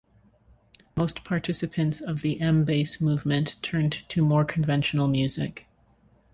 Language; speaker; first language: English; native; English